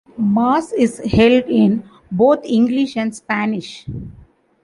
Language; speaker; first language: English; non-native, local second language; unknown